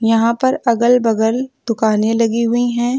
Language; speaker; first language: Hindi; native; Hindi